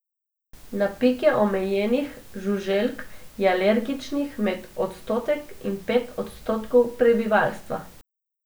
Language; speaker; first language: Slovenian; non-native, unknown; Macedonian